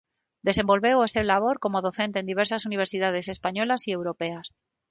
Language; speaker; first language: Galician; non-native, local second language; Spanish